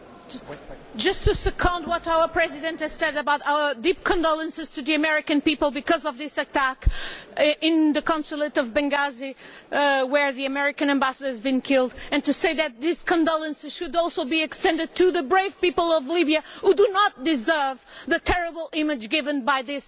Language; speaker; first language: English; non-native, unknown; Portuguese